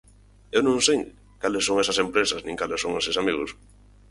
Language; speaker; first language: Galician; native; Galician